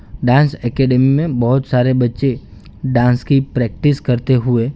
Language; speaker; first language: Hindi; non-native, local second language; Gujarati